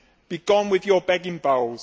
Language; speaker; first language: English; native; English